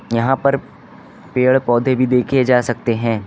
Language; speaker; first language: Hindi; native; Hindi